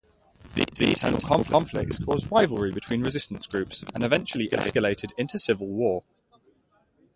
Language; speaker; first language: English; native; English